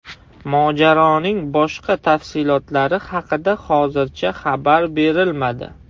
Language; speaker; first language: Uzbek; non-native, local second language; Russian